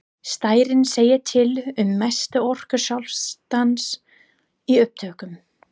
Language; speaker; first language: Icelandic; non-native, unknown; English